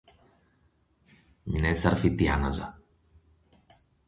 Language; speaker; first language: Sardinian; native; Sardinian